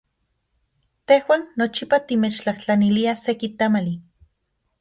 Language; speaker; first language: Central Puebla Nahuatl; non-native, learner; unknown